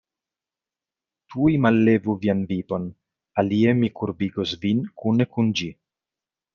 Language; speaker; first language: Esperanto; non-native, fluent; Italian